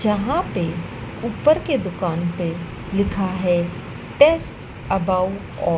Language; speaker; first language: Hindi; native; Hindi